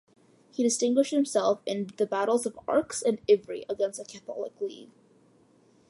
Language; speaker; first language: English; early bilingual, other home language; Malayalam